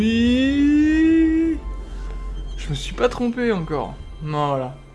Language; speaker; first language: French; native; French